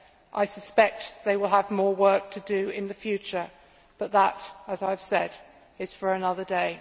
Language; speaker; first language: English; native; English